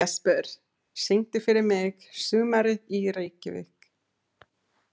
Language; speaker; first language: Icelandic; non-native, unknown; English